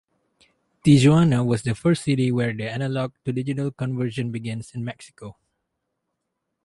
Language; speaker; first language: English; non-native, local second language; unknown